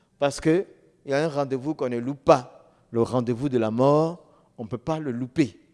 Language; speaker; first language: French; non-native, local second language; Dyula